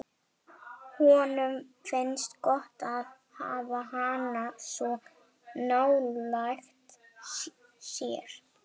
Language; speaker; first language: Icelandic; non-native, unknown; German